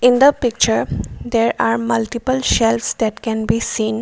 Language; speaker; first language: English; non-native, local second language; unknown